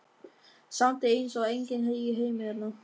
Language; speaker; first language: Icelandic; non-native, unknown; German